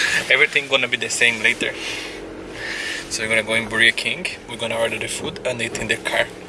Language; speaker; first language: English; non-native, fluent; Portuguese